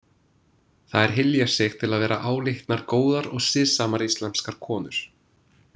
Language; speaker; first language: Icelandic; non-native, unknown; English